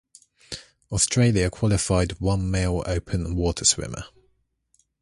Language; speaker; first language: English; native; English